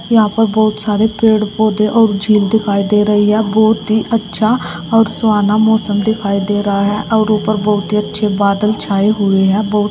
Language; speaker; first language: Hindi; native; Hindi